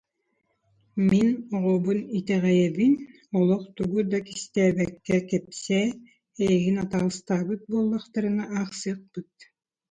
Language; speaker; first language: Yakut; non-native, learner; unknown